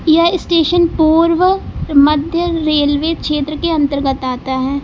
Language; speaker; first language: Hindi; native; Hindi